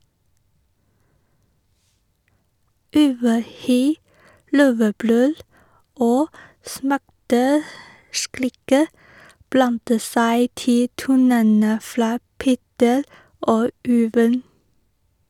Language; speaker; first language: Norwegian; non-native, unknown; Chinese